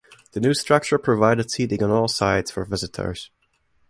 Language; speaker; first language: English; non-native, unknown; German